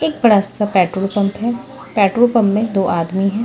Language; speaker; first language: Hindi; non-native, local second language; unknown